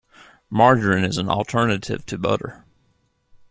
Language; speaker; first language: English; native; English